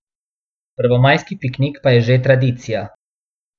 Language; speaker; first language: Slovenian; non-native, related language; Bosnian